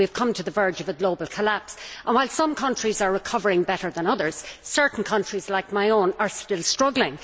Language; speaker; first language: English; native; English